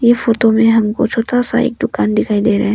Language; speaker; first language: Hindi; non-native, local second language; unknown